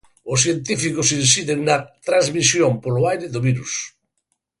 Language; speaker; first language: Galician; native; Galician